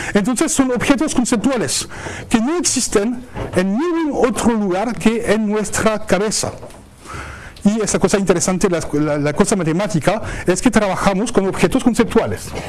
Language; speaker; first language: Spanish; non-native, fluent; French